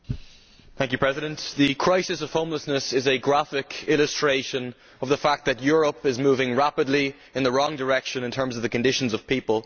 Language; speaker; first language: English; native; English